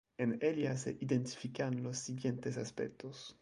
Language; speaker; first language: Spanish; non-native, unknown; French